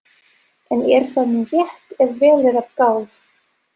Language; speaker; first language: Icelandic; non-native, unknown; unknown